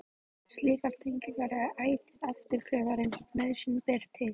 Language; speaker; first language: Icelandic; native; Icelandic